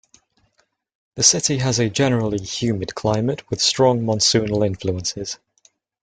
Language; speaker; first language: English; native; English